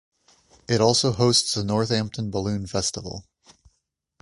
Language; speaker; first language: English; native; English